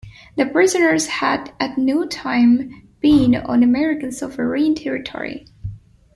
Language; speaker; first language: English; non-native, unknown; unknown